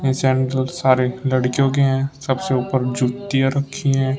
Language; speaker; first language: Hindi; native; Hindi